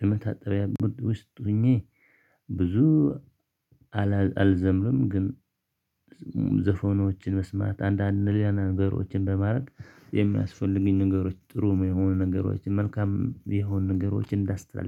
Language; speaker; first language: Amharic; non-native, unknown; Tigrinya